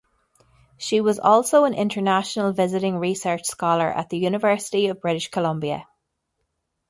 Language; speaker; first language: English; native; English